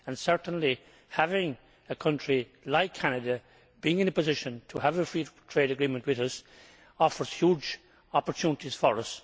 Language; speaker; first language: English; native; English